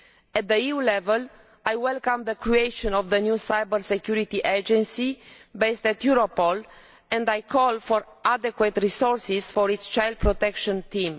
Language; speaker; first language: English; non-native, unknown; Romanian